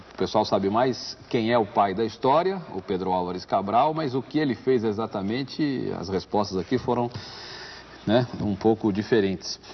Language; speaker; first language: Portuguese; native; Portuguese